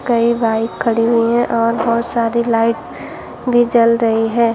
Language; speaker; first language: Hindi; native; Hindi